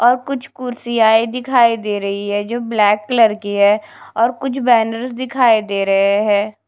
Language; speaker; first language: Hindi; non-native, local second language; Punjabi